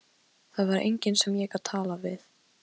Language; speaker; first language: Icelandic; non-native, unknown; Polish